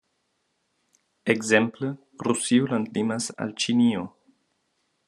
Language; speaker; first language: Esperanto; non-native, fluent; German